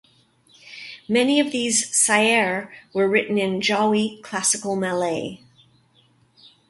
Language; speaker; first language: English; native; English